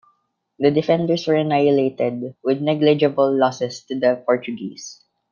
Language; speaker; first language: English; non-native, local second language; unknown